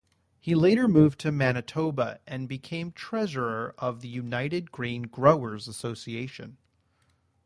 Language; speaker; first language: English; native; English